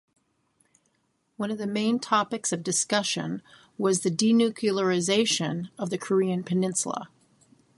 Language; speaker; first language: English; native; English